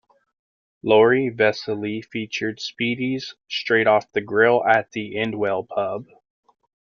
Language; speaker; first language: English; native; English